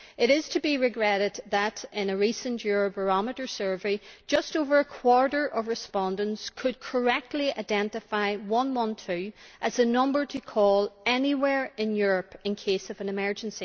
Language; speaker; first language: English; native; English